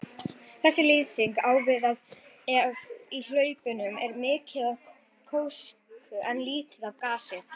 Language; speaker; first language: Icelandic; native; Icelandic